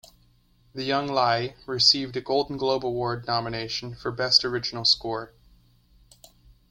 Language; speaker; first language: English; native; English